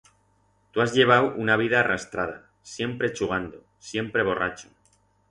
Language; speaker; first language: Aragonese; non-native, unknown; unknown